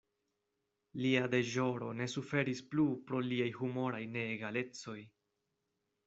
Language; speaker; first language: Esperanto; non-native, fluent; Spanish